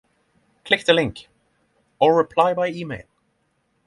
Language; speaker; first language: English; non-native, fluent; Norwegian